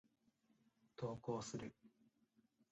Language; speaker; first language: Japanese; native; Japanese